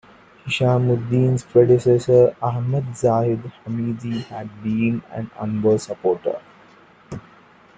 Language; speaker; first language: English; non-native, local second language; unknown